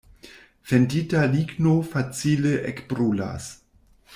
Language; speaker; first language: Esperanto; non-native, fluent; German